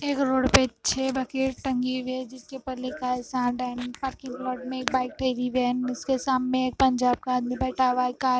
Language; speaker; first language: Hindi; non-native, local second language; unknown